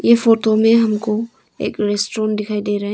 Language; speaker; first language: Hindi; non-native, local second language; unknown